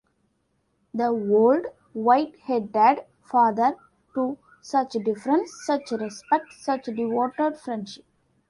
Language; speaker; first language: English; non-native, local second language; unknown